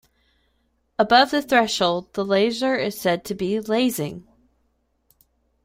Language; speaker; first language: English; native; English